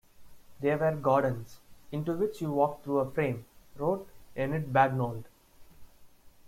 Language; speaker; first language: English; non-native, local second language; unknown